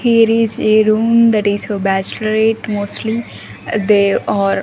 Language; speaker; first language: English; non-native, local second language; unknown